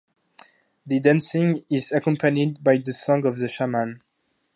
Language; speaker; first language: English; non-native, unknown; French